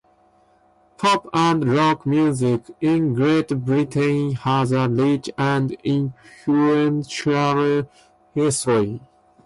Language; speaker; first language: English; non-native, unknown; Japanese